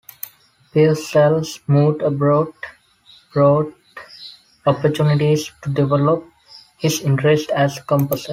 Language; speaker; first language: English; non-native, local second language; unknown